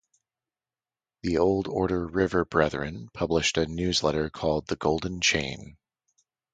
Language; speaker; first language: English; native; English